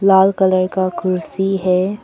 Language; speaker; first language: Hindi; non-native, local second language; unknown